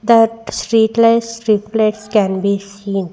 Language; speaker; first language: English; non-native, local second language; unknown